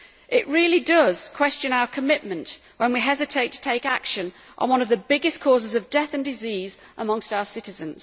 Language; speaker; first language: English; native; English